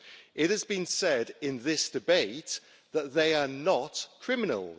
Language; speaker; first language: English; native; English